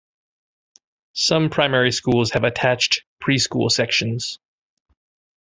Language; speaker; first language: English; native; English